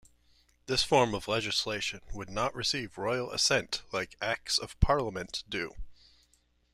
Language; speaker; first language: English; native; English